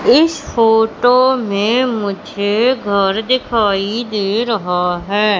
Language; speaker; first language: Hindi; native; Hindi